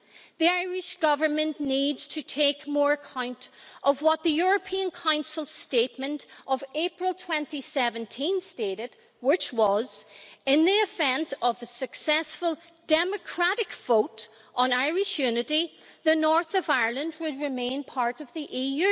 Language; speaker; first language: English; native; English